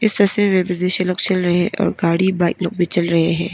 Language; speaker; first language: Hindi; non-native, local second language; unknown